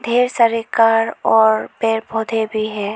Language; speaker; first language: Hindi; non-native, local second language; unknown